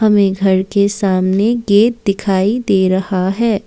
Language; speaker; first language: Hindi; non-native, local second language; Assamese